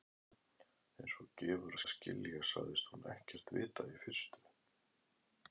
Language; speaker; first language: Icelandic; native; Icelandic